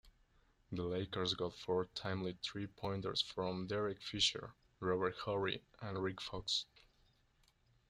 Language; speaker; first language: English; non-native, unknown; Spanish